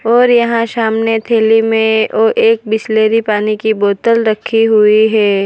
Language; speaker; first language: Hindi; non-native, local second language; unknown